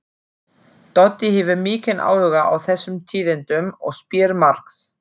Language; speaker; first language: Icelandic; non-native, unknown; German